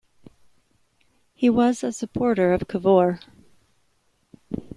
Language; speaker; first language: English; native; English